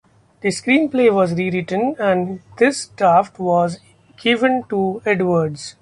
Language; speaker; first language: English; non-native, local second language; Marathi